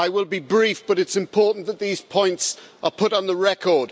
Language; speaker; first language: English; native; English